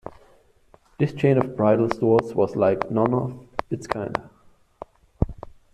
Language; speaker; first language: English; non-native, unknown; German